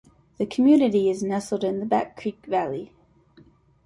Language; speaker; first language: English; native; English